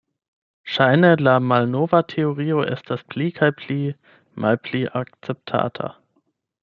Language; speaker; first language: Esperanto; non-native, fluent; German